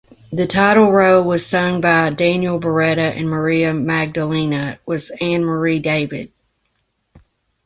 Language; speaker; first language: English; native; English